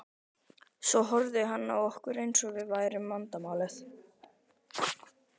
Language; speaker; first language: Icelandic; native; Icelandic